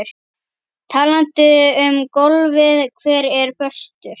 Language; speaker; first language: Icelandic; native; Icelandic